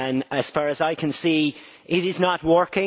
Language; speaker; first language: English; native; English